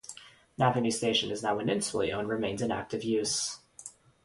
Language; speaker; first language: English; non-native, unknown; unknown